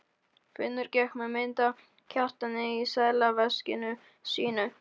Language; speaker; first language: Icelandic; non-native, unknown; Polish